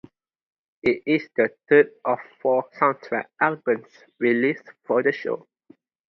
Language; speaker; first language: English; non-native, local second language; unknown